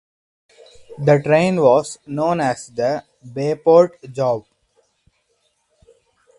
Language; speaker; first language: English; non-native, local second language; Hindi